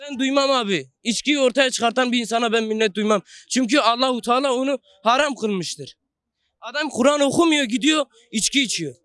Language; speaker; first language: Turkish; non-native, local second language; Kurdish